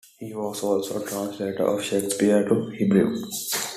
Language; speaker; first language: English; non-native, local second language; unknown